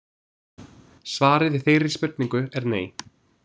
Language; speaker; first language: Icelandic; non-native, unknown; English